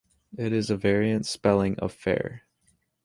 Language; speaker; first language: English; native; English